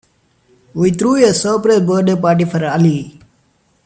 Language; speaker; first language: English; non-native, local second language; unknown